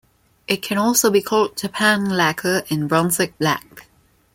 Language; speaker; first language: English; non-native, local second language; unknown